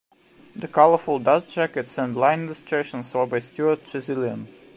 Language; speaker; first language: English; non-native, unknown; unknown